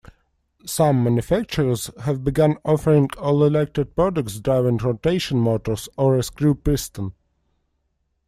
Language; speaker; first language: English; non-native, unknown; Russian